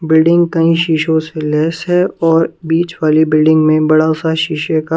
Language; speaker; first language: Hindi; non-native, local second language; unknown